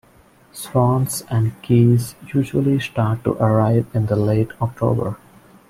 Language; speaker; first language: English; non-native, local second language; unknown